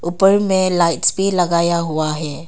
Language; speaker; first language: Hindi; non-native, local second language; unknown